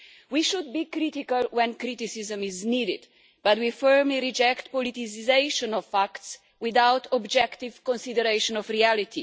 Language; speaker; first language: English; non-native, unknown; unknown